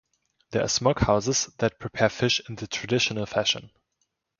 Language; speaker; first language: English; non-native, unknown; German